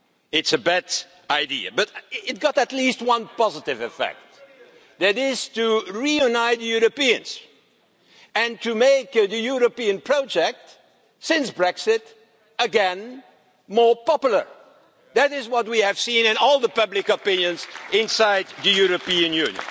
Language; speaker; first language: English; non-native, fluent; Dutch